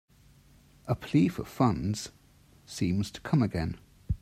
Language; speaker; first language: English; native; English